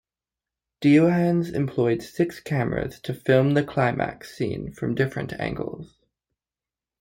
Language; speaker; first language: English; native; English